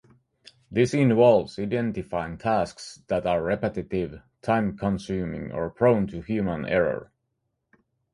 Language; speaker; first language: English; native; English